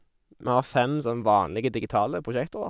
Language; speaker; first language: Norwegian; native; Norwegian